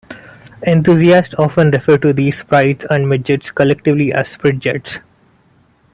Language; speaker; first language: English; non-native, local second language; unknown